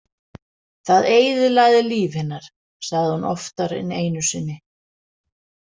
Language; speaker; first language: Icelandic; non-native, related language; Danish